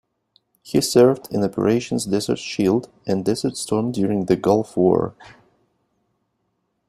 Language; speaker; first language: English; native; English